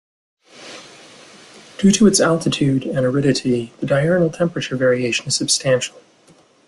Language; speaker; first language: English; native; English